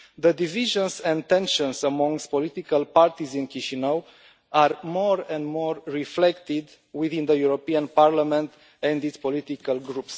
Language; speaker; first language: English; non-native, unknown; Romanian